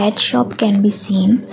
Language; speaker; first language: English; non-native, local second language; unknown